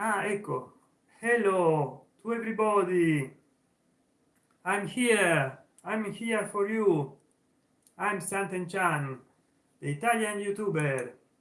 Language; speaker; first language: English; non-native, learner; Italian